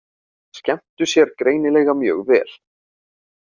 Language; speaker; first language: Icelandic; native; Icelandic